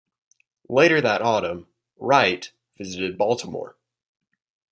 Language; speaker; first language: English; native; English